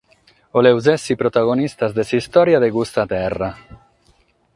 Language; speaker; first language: Sardinian; non-native, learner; Catalan